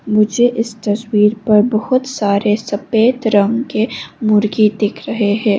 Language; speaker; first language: Hindi; non-native, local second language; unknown